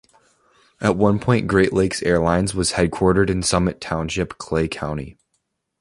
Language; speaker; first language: English; native; English